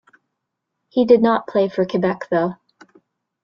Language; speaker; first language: English; native; English